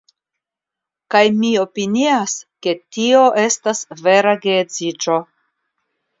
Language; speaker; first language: Esperanto; non-native, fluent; Russian